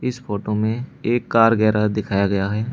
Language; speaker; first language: Hindi; native; Hindi